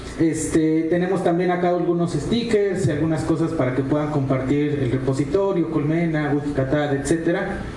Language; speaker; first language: Spanish; native; Spanish